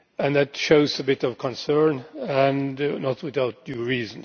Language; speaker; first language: English; non-native, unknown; Finnish